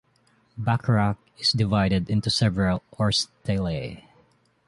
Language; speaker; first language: English; non-native, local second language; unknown